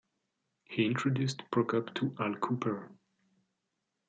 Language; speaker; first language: English; non-native, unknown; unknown